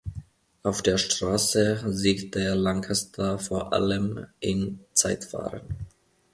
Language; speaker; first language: German; non-native, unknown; Finnish